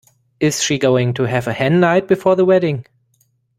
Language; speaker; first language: English; non-native, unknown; German